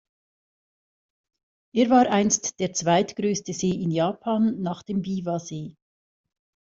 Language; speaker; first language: German; native; German